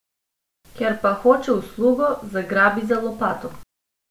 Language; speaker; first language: Slovenian; non-native, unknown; Macedonian